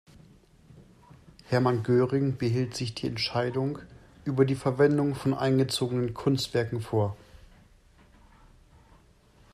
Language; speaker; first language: German; non-native, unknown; English